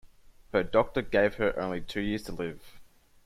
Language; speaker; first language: English; native; English